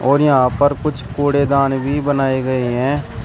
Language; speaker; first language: Hindi; native; Hindi